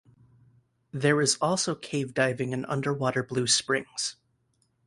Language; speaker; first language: English; native; English